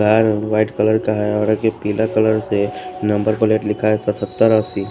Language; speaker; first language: Hindi; non-native, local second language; Bhojpuri